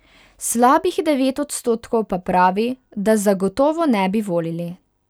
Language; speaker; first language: Slovenian; non-native, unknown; Hungarian